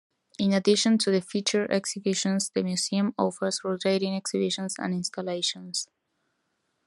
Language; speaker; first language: English; non-native, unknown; Spanish